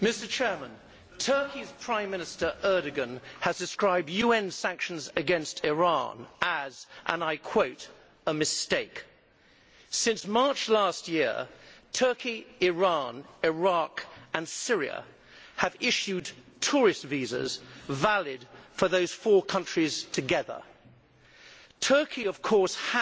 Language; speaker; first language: English; native; English